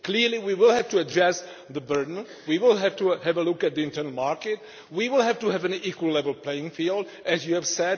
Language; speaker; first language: English; non-native, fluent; Czech